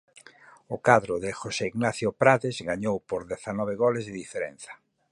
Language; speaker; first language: Galician; native; Galician